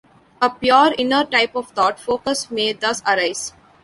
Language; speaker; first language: English; non-native, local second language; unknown